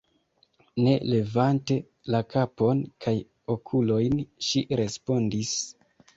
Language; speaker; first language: Esperanto; non-native, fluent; Kinyarwanda